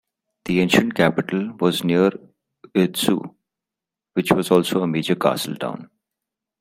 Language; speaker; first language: English; non-native, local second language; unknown